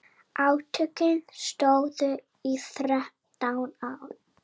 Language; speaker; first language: Icelandic; native; Icelandic